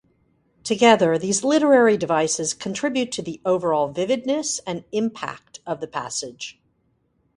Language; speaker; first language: English; native; English